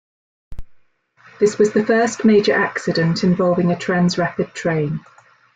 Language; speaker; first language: English; native; English